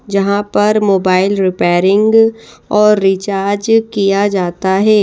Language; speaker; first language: Hindi; native; Hindi